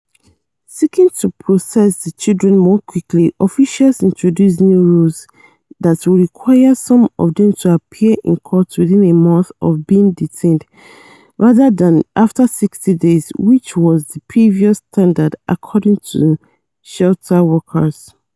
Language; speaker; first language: English; non-native, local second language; Yoruba